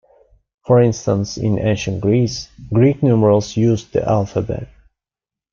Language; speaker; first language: English; non-native, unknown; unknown